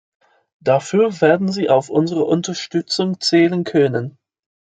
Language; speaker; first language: German; non-native, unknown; English